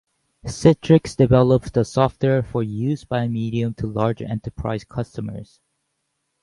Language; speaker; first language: English; native; English